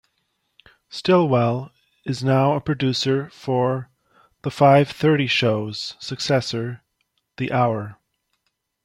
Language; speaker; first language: English; native; English